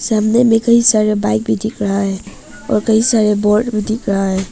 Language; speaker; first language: Hindi; non-native, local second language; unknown